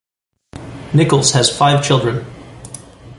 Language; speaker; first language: English; native; English